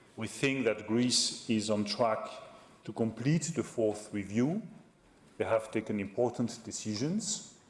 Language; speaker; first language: English; non-native, fluent; French